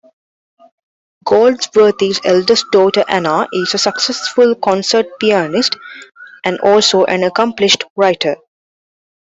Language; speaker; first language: English; non-native, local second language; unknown